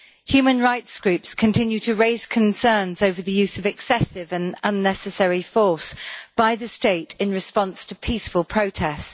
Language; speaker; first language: English; native; English